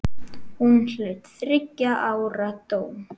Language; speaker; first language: Icelandic; native; Icelandic